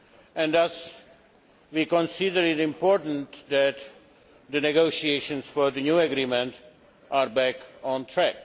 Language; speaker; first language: English; non-native, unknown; Czech